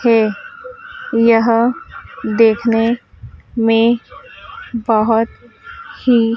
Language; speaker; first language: Hindi; native; Hindi